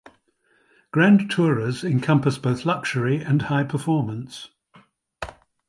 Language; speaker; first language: English; native; English